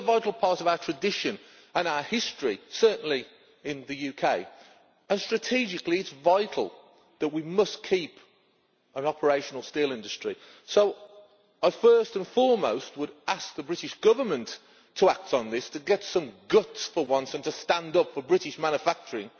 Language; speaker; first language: English; native; English